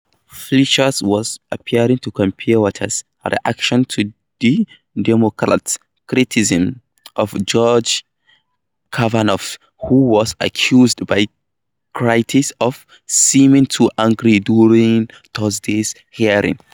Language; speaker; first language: English; non-native, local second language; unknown